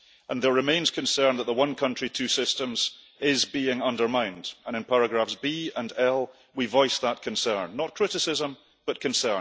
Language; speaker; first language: English; early bilingual, heritage; English